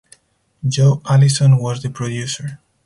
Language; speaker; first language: English; non-native, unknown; Spanish